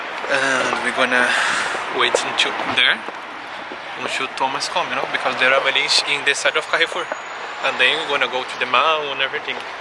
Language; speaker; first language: English; non-native, fluent; Portuguese